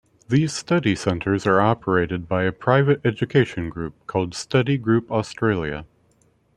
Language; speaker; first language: English; native; English